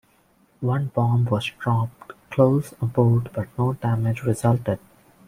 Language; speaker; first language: English; non-native, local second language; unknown